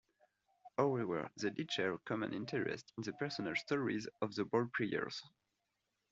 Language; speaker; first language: English; non-native, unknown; French